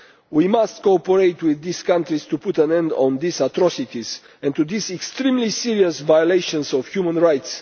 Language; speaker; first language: English; non-native, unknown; Romanian